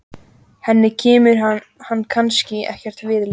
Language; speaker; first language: Icelandic; native; Icelandic